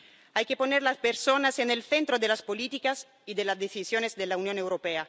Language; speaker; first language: Spanish; non-native, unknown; Italian